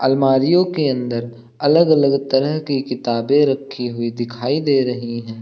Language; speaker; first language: Hindi; native; Hindi